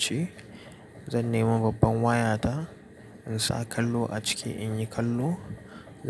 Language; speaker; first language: Hausa; native; Hausa